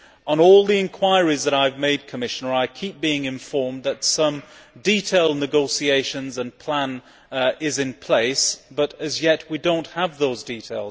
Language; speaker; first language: English; native; English